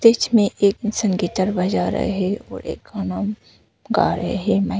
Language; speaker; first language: Hindi; non-native, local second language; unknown